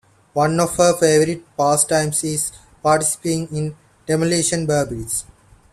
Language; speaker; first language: English; non-native, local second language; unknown